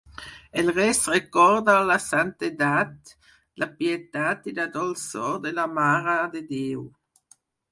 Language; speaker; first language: Catalan; non-native, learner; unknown